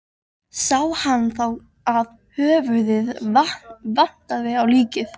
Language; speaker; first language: Icelandic; native; Icelandic